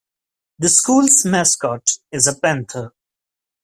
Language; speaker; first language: English; non-native, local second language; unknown